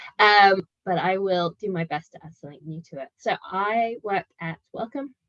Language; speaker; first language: English; native; English